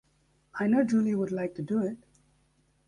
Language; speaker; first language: English; native; English